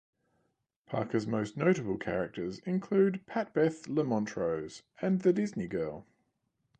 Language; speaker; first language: English; native; English